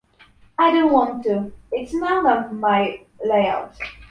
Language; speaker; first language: English; non-native, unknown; Polish